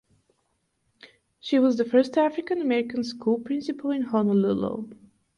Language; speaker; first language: English; non-native, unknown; Bulgarian